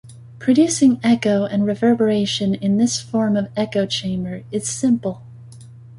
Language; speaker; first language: English; native; English